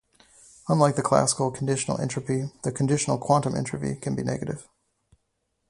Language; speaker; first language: English; native; English